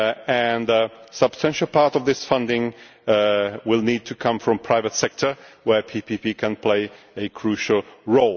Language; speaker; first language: English; non-native, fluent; Czech